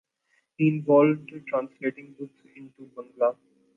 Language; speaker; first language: English; non-native, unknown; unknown